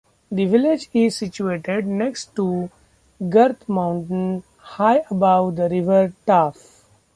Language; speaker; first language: English; non-native, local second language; Marathi